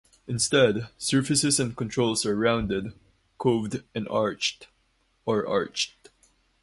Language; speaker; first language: English; non-native, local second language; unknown